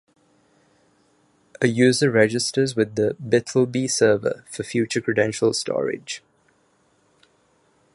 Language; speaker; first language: English; non-native, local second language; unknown